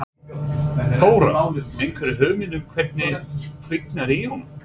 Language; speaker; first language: Icelandic; non-native, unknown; English